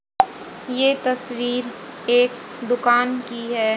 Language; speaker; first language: Hindi; native; Hindi